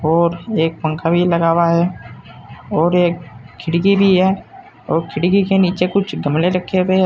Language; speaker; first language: Hindi; native; Hindi